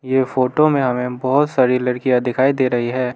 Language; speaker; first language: Hindi; non-native, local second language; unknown